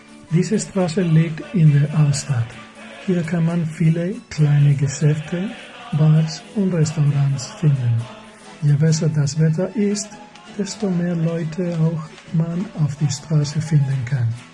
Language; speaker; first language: German; non-native, learner; Spanish